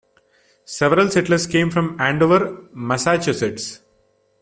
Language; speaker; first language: English; non-native, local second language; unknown